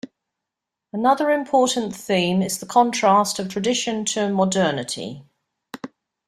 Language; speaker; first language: English; native; English